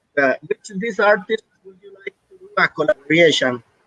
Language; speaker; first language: English; non-native, learner; Spanish